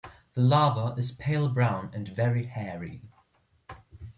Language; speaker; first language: English; non-native, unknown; German